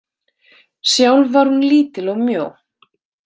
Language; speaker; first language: Icelandic; native; Icelandic